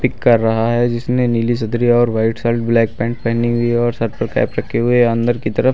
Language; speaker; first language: Hindi; native; Hindi